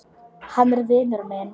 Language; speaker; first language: Icelandic; non-native, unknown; Polish